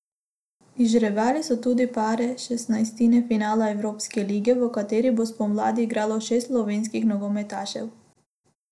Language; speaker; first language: Slovenian; non-native, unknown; Macedonian